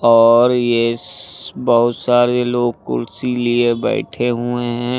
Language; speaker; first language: Hindi; native; Hindi